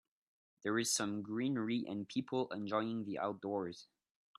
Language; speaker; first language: English; non-native, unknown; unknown